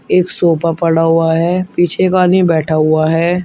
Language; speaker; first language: Hindi; native; Hindi